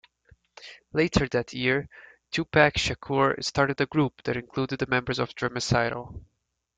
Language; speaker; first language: English; native; English